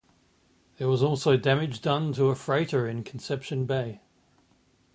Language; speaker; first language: English; native; English